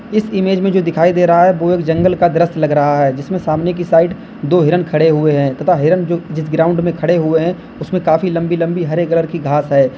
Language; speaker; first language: Hindi; native; Hindi